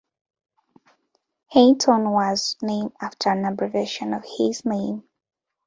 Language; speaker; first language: English; non-native, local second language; Ganda